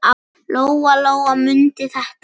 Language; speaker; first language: Icelandic; native; Icelandic